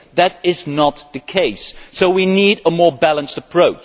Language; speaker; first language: English; non-native, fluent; Dutch